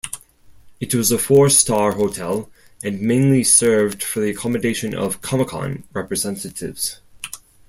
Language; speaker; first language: English; non-native, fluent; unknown